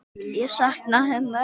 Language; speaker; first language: Icelandic; native; Icelandic